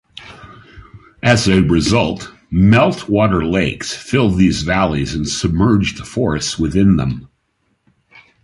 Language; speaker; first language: English; native; English